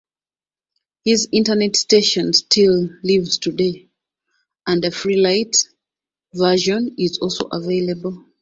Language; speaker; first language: English; non-native, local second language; Ganda